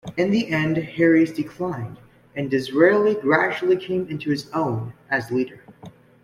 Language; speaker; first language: English; native; English